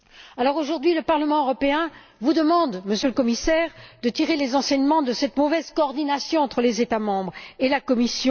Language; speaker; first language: French; native; French